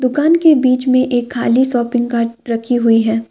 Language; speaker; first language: Hindi; non-native, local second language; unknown